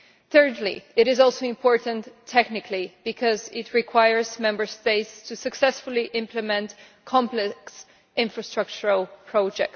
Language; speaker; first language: English; non-native, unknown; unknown